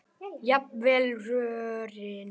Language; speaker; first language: Icelandic; native; Icelandic